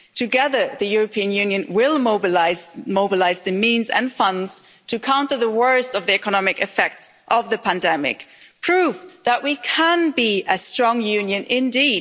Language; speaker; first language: English; non-native, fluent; German